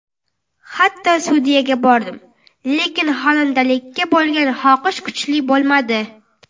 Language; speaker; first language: Uzbek; non-native, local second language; Kara-Kalpak